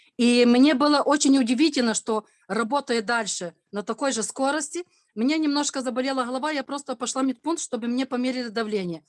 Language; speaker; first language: Russian; non-native, local second language; Ukrainian